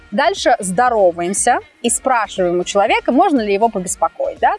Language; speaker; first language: Russian; native; Russian